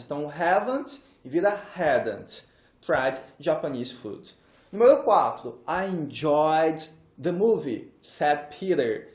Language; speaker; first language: English; non-native, fluent; Portuguese